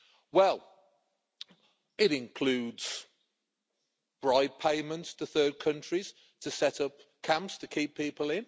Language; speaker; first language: English; native; English